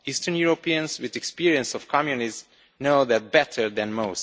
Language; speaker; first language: English; non-native, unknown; Romanian